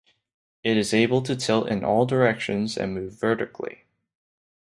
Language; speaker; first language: English; non-native, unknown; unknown